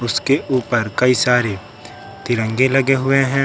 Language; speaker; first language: Hindi; native; Hindi